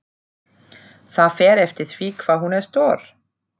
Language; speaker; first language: Icelandic; non-native, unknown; German